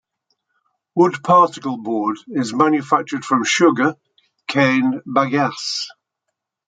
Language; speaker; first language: English; native; English